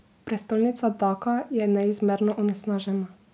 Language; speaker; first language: Slovenian; native; Slovenian